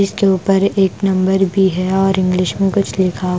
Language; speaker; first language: Hindi; non-native, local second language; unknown